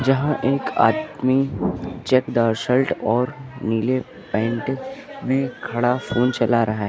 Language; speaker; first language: Hindi; native; Hindi